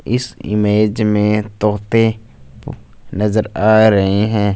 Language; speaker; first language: Hindi; non-native, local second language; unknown